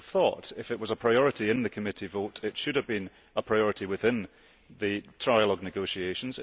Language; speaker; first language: English; early bilingual, heritage; English